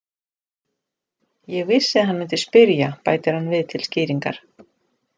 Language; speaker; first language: Icelandic; native; Icelandic